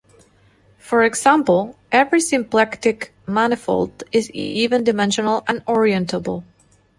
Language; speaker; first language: English; non-native, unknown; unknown